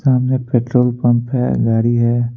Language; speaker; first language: Hindi; native; Hindi